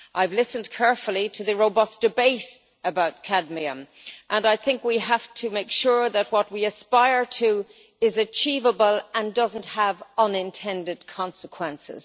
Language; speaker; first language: English; native; English